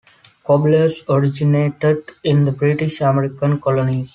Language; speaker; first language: English; non-native, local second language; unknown